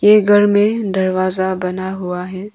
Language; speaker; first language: Hindi; non-native, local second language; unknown